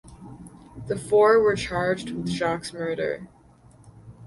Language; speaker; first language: English; native; English